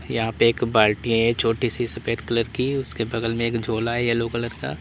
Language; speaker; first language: Hindi; native; Hindi